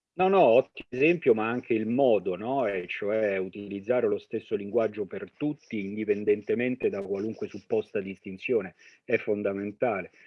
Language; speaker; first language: Italian; early bilingual, other home language; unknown